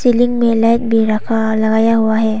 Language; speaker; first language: Hindi; non-native, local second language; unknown